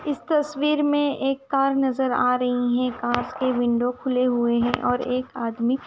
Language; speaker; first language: Hindi; non-native, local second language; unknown